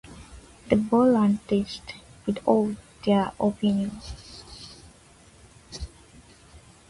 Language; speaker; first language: English; non-native, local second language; Yoruba